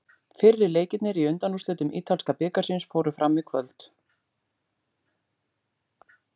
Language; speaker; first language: Icelandic; native; Icelandic